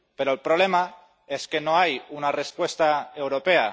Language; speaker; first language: Spanish; non-native, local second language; Catalan